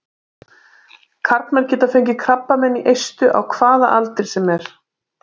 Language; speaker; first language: Icelandic; native; Icelandic